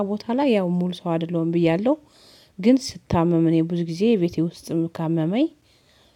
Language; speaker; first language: Amharic; native; Amharic